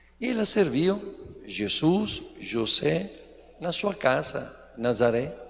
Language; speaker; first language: Portuguese; non-native, fluent; Italian